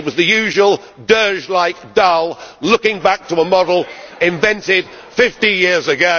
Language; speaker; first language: English; native; English